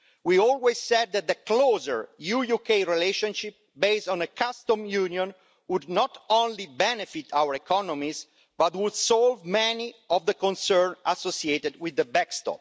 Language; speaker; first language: English; non-native, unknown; Italian